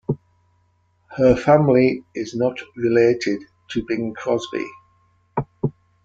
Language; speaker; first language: English; native; English